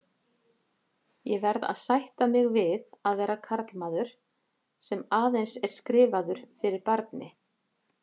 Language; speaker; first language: Icelandic; native; Icelandic